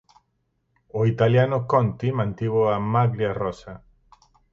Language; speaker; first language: Galician; native; Galician